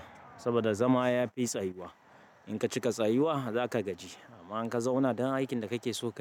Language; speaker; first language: Hausa; native; Hausa